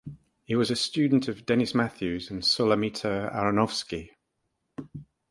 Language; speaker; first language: English; native; English